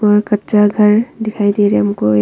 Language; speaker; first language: Hindi; early bilingual, other home language; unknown